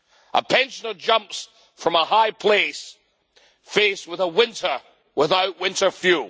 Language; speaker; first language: English; native; English